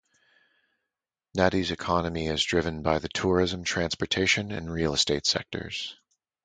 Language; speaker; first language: English; native; English